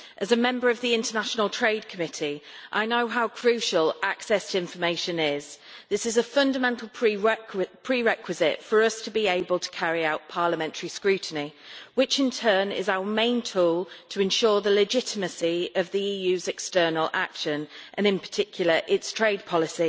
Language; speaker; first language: English; native; English